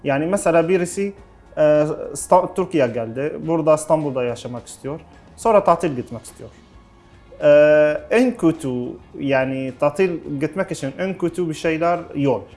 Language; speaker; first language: Turkish; non-native, learner; Arabic